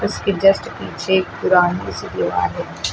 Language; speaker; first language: Hindi; native; Hindi